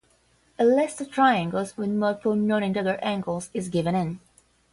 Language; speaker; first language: English; non-native, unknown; Portuguese